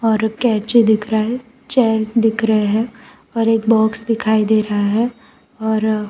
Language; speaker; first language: Hindi; non-native, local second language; Gujarati